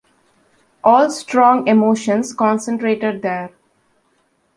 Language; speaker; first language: English; non-native, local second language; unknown